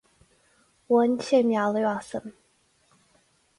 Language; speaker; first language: Irish; non-native, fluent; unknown